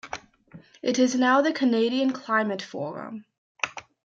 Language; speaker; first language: English; native; English